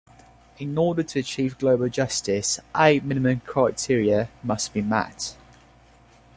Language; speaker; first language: English; non-native, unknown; Portuguese